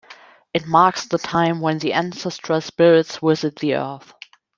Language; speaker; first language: English; non-native, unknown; German